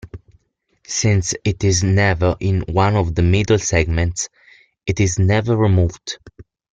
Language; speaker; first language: English; non-native, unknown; Italian